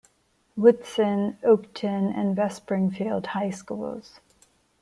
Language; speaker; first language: English; non-native, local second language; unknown